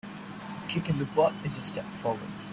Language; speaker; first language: English; non-native, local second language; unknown